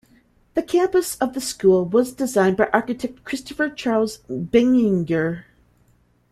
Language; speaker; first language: English; native; English